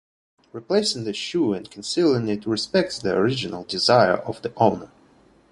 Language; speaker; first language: English; non-native, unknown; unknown